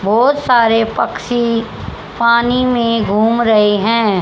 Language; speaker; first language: Hindi; native; Hindi